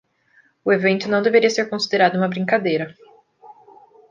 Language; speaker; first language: Portuguese; native; Portuguese